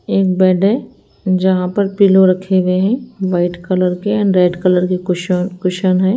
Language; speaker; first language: Hindi; native; Hindi